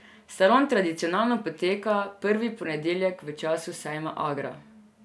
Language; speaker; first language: Slovenian; non-native, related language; Serbian